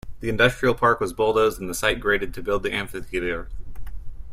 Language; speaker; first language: English; native; English